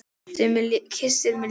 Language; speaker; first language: Icelandic; non-native, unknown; Polish